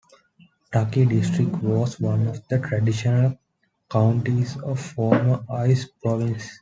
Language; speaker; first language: English; non-native, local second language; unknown